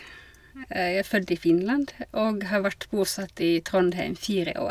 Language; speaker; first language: Norwegian; non-native, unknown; Finnish